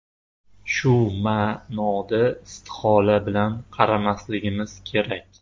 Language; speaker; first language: Uzbek; native; Uzbek